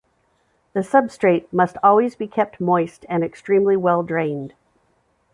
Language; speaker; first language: English; native; English